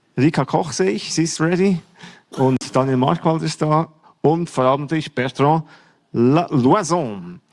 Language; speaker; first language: German; native; German